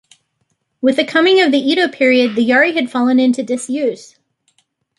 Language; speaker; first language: English; native; English